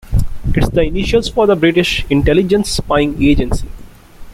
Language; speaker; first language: English; non-native, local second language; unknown